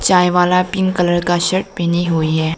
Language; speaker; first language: Hindi; non-native, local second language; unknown